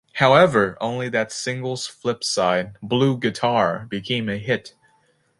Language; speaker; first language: English; native; English